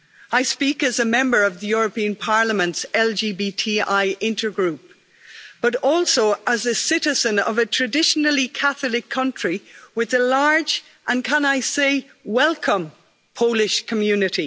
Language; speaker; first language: English; native; English